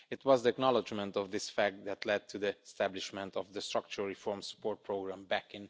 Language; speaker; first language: English; non-native, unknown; Romanian